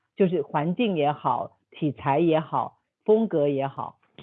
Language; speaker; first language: Chinese; native; Chinese